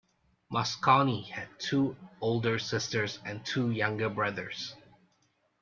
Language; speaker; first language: English; non-native, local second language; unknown